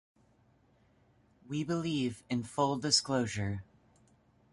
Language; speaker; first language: English; native; English